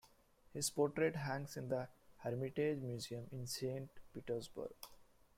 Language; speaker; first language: English; non-native, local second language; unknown